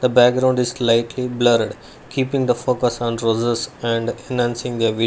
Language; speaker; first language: English; non-native, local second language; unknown